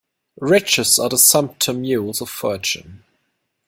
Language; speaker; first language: English; non-native, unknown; German